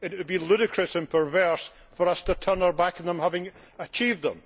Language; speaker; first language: English; native; English